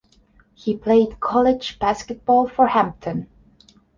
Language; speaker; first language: English; non-native, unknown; Estonian